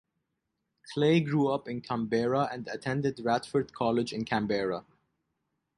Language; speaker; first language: English; non-native, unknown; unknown